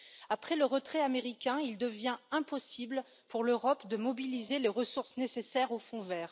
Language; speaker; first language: French; native; French